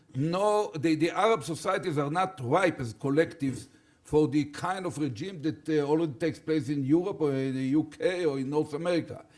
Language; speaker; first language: English; non-native, fluent; Hebrew